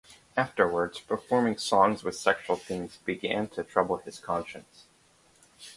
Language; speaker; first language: English; native; English